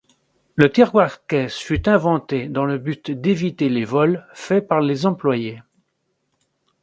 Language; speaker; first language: French; native; French